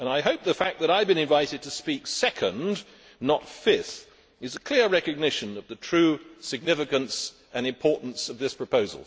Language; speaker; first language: English; native; English